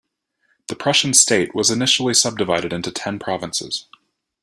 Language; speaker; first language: English; native; English